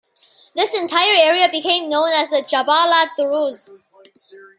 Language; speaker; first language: English; non-native, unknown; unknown